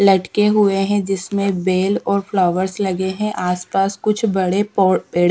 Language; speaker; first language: Hindi; non-native, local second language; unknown